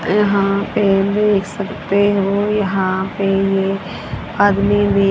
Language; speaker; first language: Hindi; native; Hindi